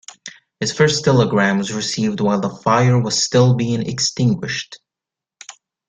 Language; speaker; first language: English; native; English